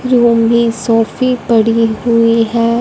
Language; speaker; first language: Hindi; non-native, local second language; Punjabi